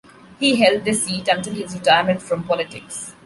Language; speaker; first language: English; non-native, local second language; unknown